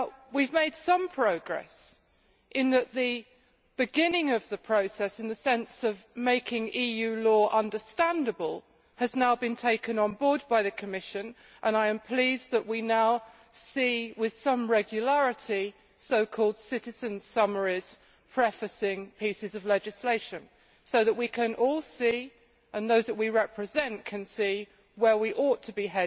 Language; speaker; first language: English; native; English